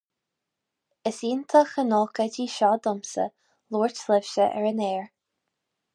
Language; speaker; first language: Irish; non-native, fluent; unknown